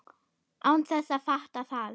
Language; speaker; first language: Icelandic; non-native, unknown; German